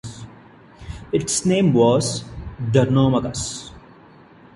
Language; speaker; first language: English; non-native, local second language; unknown